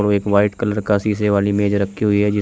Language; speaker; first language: Hindi; native; Hindi